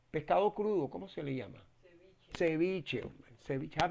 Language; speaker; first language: Spanish; native; Spanish